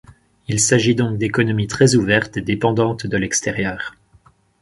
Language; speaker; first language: French; native; French